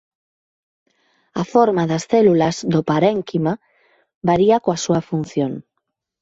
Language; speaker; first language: Galician; native; Galician